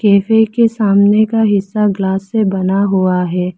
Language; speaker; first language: Hindi; non-native, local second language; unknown